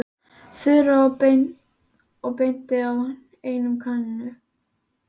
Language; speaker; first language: Icelandic; native; Icelandic